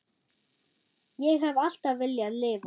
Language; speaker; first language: Icelandic; non-native, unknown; German